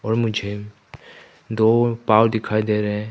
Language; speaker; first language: Hindi; non-native, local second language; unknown